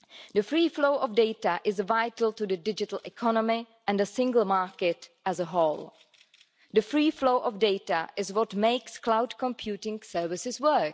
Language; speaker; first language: English; non-native, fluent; Czech